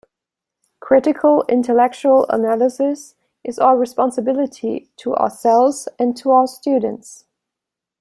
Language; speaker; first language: English; non-native, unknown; German